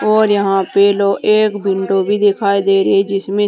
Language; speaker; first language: Hindi; native; Hindi